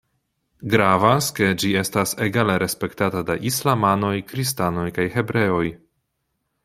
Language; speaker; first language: Esperanto; non-native, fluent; Polish